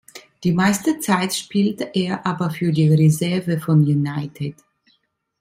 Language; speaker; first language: German; non-native, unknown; Italian